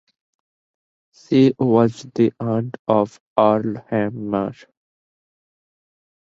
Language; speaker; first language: English; non-native, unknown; Bangla